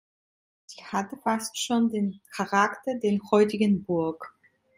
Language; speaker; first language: German; non-native, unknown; Italian